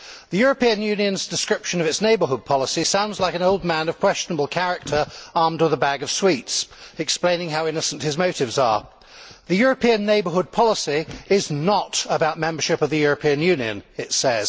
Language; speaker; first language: English; native; English